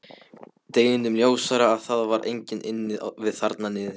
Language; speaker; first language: Icelandic; non-native, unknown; Polish